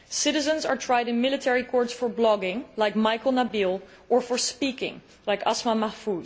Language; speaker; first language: English; non-native, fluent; Dutch